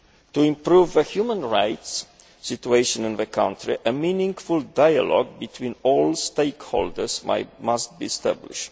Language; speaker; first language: English; native; English